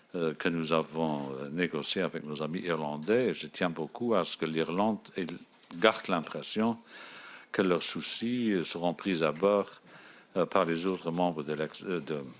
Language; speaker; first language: French; non-native, local second language; Luxembourgish